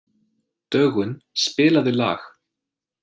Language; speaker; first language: Icelandic; non-native, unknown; English